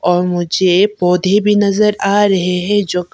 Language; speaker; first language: Hindi; non-native, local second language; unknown